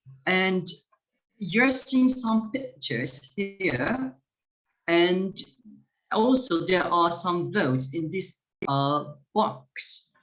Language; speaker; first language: English; non-native, fluent; Turkish